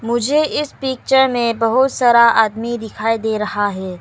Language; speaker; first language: Hindi; early bilingual, other home language; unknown